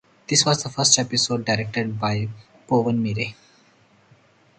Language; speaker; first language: English; non-native, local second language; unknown